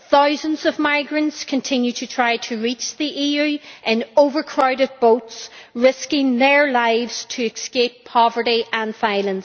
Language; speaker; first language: English; native; English